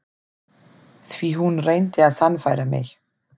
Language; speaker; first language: Icelandic; non-native, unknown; German